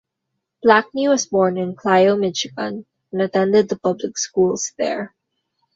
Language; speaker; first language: English; non-native, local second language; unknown